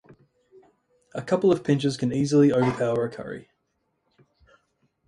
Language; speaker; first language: English; native; English